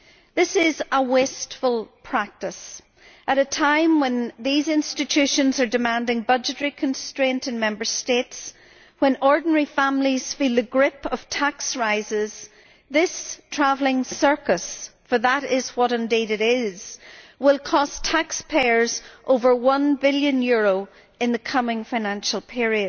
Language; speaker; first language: English; native; English